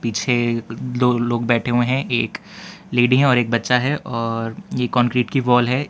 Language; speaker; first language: Hindi; non-native, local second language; Gujarati